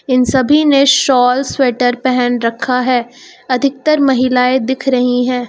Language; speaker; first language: Hindi; native; Hindi